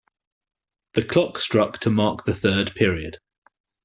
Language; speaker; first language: English; native; English